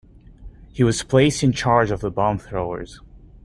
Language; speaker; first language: English; native; English